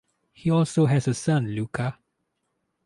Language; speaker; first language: English; non-native, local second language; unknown